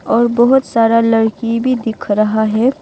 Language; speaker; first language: Hindi; non-native, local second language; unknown